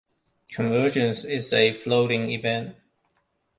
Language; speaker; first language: English; non-native, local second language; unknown